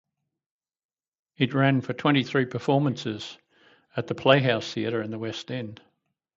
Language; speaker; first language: English; native; English